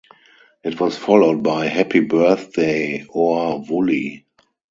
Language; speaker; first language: English; non-native, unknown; German